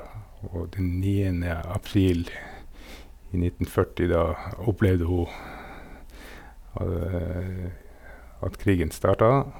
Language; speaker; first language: Norwegian; native; Norwegian